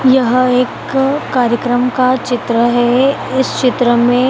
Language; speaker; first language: Hindi; native; Hindi